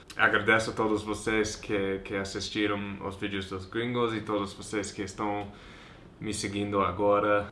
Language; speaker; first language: Portuguese; non-native, fluent; English